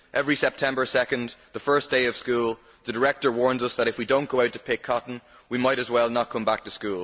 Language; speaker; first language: English; native; English